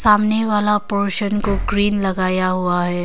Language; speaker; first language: Hindi; non-native, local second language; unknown